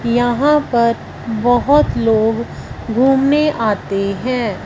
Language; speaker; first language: Hindi; non-native, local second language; Punjabi